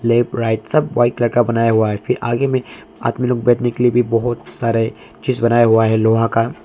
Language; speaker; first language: Hindi; early bilingual, other home language; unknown